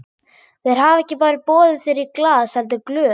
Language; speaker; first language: Icelandic; non-native, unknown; German